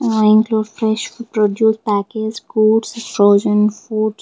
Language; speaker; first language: English; non-native, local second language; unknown